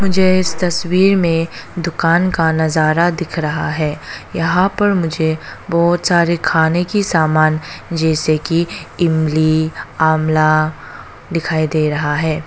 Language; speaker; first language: Hindi; non-native, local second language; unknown